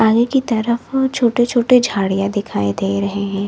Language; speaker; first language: Hindi; native; Hindi